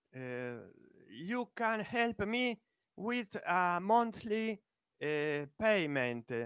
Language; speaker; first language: English; non-native, learner; Italian